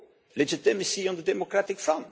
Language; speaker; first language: English; non-native, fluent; Dutch